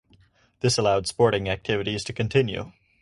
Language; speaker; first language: English; native; English